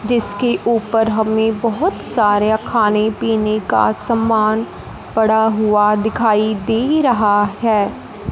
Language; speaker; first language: Hindi; non-native, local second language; Punjabi